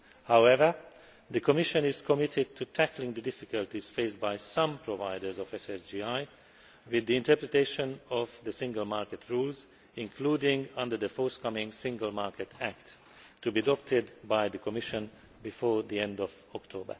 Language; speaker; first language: English; non-native, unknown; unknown